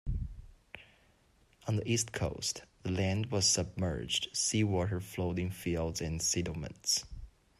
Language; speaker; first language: English; non-native, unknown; Chinese